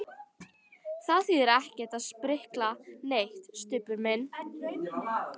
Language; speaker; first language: Icelandic; native; Icelandic